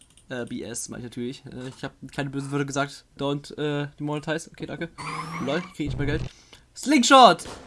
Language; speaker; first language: German; native; German